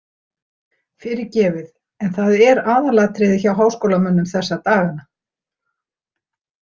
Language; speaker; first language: Icelandic; native; Icelandic